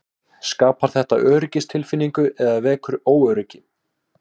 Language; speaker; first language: Icelandic; native; Icelandic